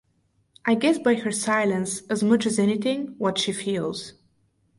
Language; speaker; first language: English; non-native, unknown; Bulgarian